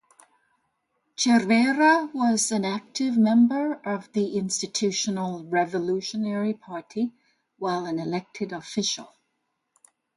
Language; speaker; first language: English; non-native, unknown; Thai